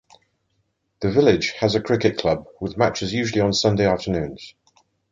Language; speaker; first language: English; native; English